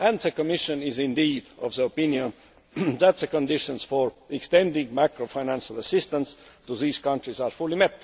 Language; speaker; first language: English; non-native, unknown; Estonian